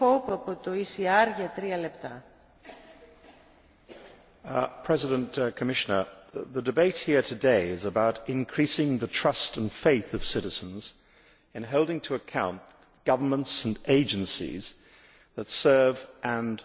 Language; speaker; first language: English; native; English